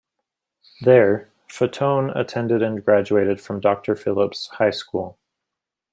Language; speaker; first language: English; native; English